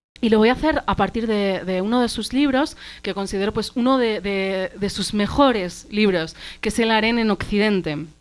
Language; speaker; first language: Spanish; early bilingual, other home language; Arabic